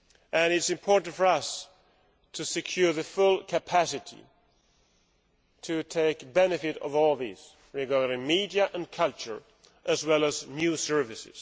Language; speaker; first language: English; non-native, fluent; Swedish